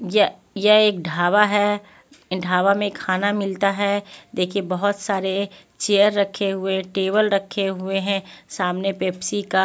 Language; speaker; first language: Hindi; non-native, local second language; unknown